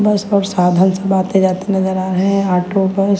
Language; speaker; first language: Hindi; non-native, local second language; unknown